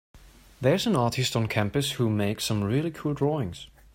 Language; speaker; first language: English; non-native, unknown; German